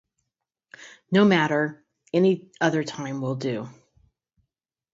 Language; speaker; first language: English; native; English